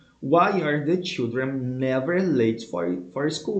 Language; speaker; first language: English; non-native, fluent; Portuguese